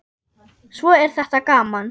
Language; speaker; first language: Icelandic; non-native, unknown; German